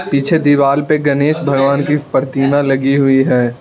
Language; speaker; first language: Hindi; non-native, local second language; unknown